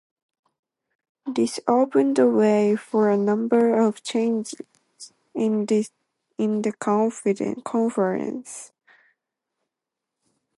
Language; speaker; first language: English; non-native, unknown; Japanese